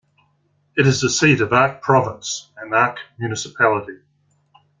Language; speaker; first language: English; native; English